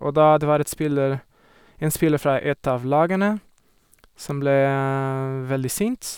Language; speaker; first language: Norwegian; non-native, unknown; Portuguese